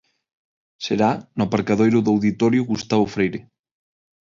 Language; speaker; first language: Galician; non-native, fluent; Spanish